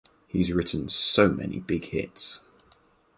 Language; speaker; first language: English; native; English